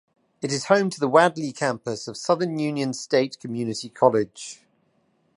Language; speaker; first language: English; native; English